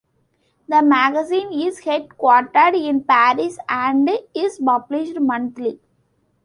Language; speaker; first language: English; non-native, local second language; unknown